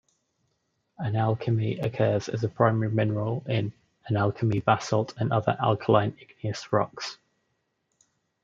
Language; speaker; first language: English; native; English